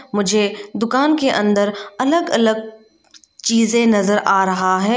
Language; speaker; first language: Hindi; non-native, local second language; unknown